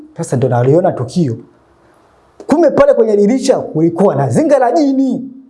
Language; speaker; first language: Swahili; native; Swahili